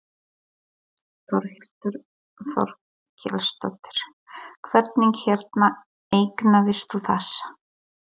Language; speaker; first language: Icelandic; non-native, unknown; Polish